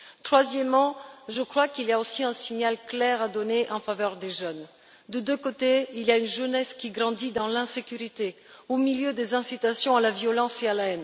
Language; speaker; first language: French; non-native, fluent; Bulgarian